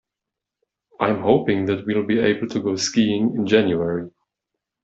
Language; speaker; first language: English; non-native, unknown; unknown